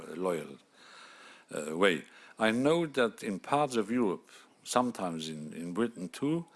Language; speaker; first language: English; non-native, fluent; Luxembourgish